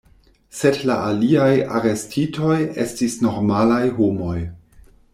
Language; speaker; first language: Esperanto; non-native, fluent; German